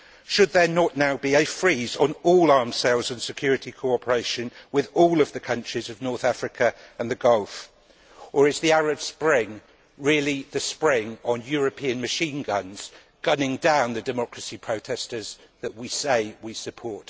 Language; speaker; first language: English; native; English